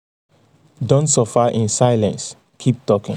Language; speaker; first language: English; non-native, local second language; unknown